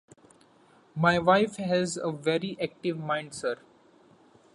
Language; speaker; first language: English; non-native, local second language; Marathi